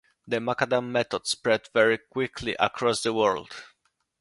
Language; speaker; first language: English; non-native, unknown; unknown